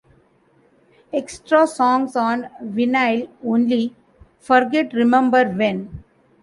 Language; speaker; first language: English; non-native, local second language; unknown